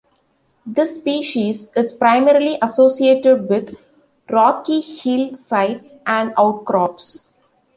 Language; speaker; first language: English; non-native, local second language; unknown